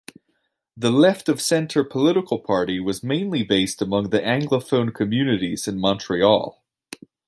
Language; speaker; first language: English; native; English